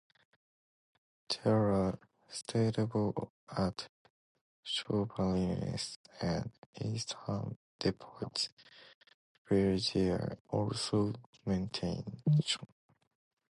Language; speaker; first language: English; non-native, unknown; Japanese